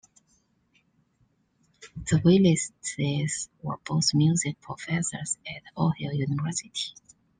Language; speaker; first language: English; non-native, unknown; Chinese